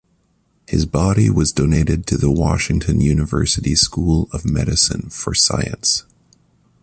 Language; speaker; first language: English; native; English